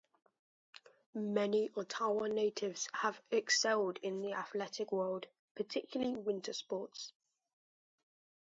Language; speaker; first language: English; native; English